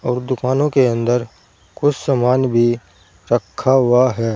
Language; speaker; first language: Hindi; native; Hindi